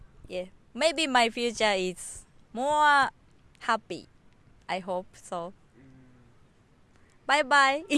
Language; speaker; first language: English; non-native, learner; Japanese